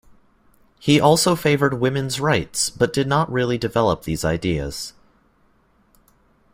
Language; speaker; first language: English; native; English